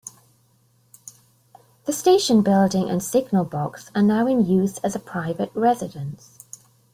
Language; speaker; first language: English; native; English